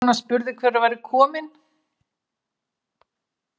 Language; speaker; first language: Icelandic; native; Icelandic